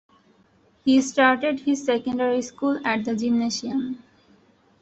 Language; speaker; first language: English; non-native, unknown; Bangla